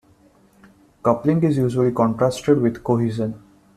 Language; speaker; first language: English; non-native, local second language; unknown